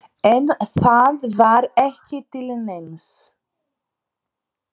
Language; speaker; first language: Icelandic; non-native, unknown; Portuguese